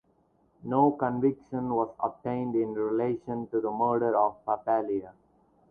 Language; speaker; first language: English; non-native, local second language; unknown